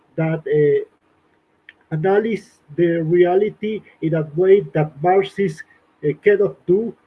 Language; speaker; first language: English; non-native, learner; Spanish